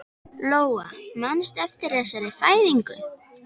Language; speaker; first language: Icelandic; native; Icelandic